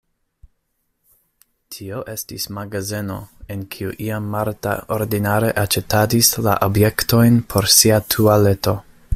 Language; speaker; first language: Esperanto; non-native, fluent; English